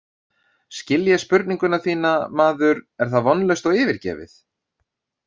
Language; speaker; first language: Icelandic; native; Icelandic